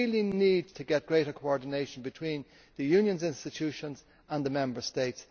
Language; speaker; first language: English; native; English